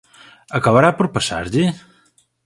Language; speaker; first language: Galician; native; Galician